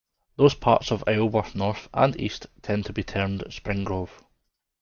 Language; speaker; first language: English; native; English